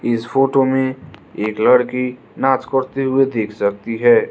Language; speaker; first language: Hindi; non-native, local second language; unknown